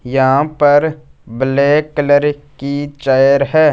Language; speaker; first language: Hindi; non-native, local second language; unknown